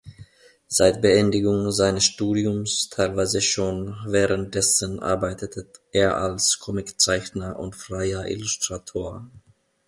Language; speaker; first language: German; non-native, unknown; Finnish